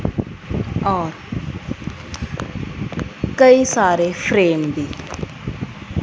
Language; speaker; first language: Hindi; non-native, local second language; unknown